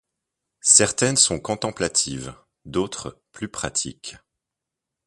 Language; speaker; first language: French; native; French